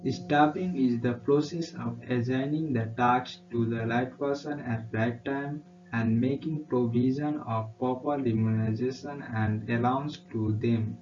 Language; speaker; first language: English; non-native, local second language; Nepali